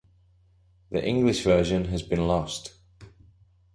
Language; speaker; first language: English; native; English